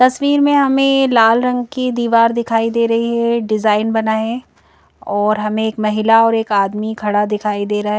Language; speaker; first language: Hindi; native; Hindi